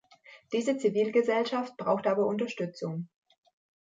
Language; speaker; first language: German; native; German